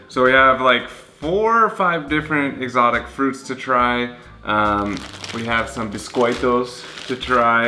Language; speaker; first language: English; native; English